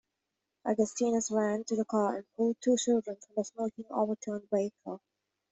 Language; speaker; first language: English; native; English